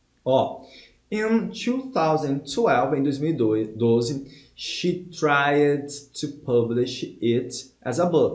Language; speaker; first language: English; non-native, fluent; Portuguese